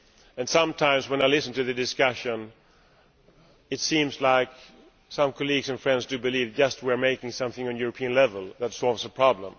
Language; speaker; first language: English; non-native, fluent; Swedish